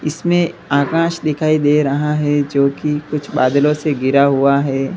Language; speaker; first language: Hindi; native; Hindi